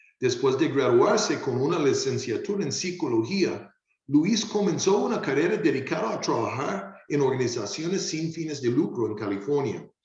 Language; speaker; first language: Spanish; non-native, fluent; English